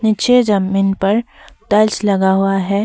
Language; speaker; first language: Hindi; non-native, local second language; Assamese